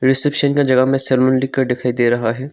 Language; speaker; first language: Hindi; non-native, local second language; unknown